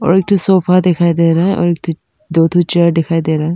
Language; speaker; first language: Hindi; non-native, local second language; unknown